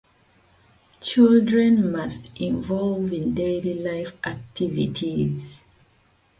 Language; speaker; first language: English; non-native, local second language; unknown